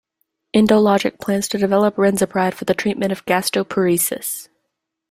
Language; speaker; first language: English; native; English